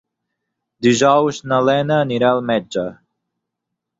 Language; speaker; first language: Catalan; non-native, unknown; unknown